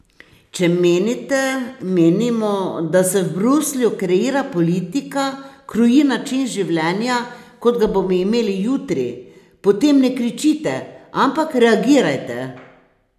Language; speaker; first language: Slovenian; native; Slovenian